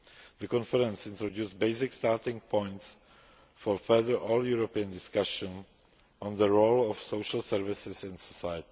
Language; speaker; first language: English; non-native, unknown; Czech